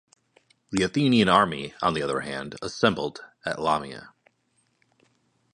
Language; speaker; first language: English; native; English